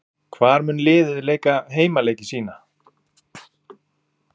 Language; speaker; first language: Icelandic; native; Icelandic